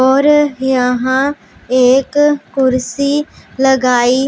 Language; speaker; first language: Hindi; non-native, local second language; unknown